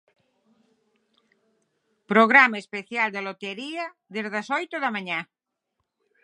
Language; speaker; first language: Galician; native; Galician